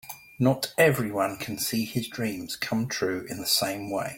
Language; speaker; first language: English; native; English